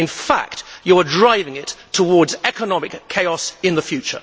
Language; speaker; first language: English; native; English